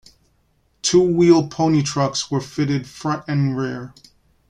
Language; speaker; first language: English; native; English